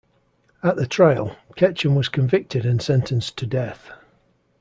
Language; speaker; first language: English; native; English